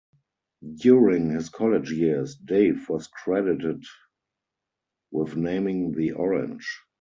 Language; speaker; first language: English; non-native, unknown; German